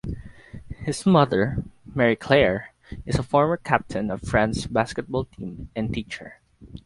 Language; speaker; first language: English; non-native, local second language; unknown